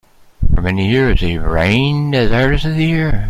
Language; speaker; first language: English; native; English